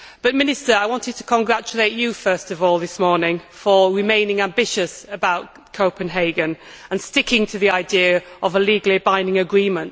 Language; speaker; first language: English; native; English